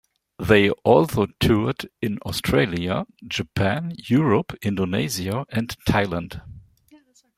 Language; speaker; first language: English; non-native, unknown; German